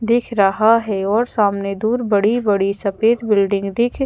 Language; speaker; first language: Hindi; native; Hindi